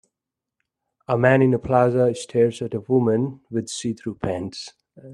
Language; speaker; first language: English; non-native, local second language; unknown